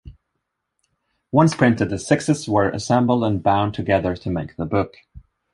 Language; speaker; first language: English; non-native, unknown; Swedish